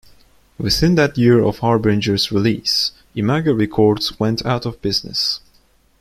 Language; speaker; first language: English; non-native, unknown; Turkish